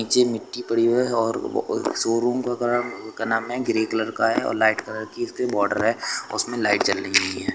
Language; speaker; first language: Hindi; native; Hindi